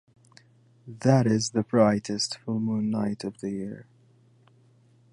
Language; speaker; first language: English; native; English